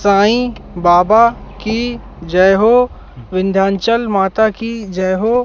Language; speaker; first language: Hindi; native; Hindi